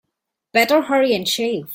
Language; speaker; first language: English; non-native, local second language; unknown